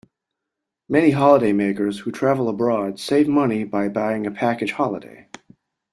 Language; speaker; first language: English; native; English